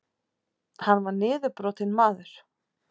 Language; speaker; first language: Icelandic; native; Icelandic